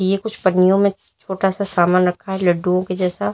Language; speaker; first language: Hindi; native; Hindi